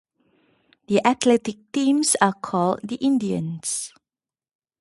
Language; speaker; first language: English; non-native, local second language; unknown